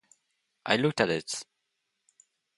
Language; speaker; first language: English; non-native, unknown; French